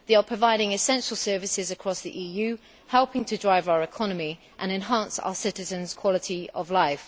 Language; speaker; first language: English; native; English